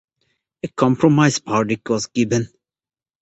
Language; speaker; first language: English; non-native, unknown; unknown